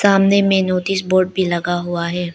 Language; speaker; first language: Hindi; early bilingual, other home language; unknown